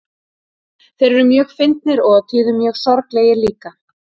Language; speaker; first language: Icelandic; native; Icelandic